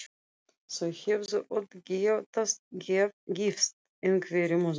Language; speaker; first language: Icelandic; non-native, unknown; Russian